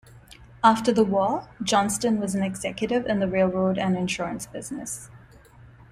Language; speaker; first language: English; non-native, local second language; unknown